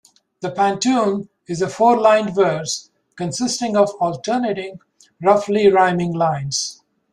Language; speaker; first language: English; native; English